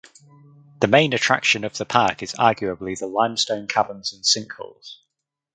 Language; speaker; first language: English; native; English